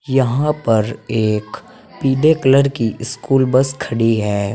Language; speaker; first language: Hindi; native; Hindi